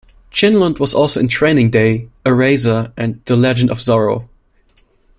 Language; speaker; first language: English; non-native, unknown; German